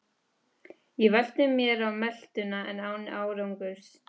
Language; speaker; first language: Icelandic; non-native, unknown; Spanish